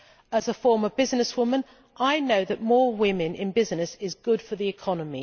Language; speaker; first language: English; native; English